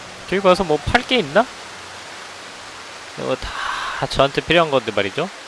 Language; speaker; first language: Korean; native; Korean